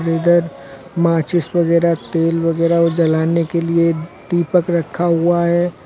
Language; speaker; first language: Hindi; native; Hindi